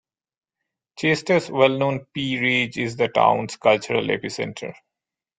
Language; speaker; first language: English; non-native, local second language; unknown